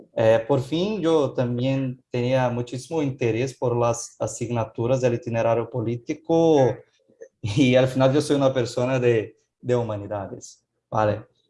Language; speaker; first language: Spanish; non-native, fluent; Portuguese